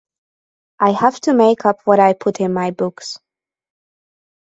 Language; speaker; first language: English; non-native, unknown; Hungarian